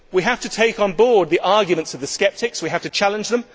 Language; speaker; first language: English; native; English